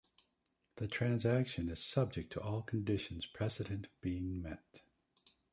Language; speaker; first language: English; native; English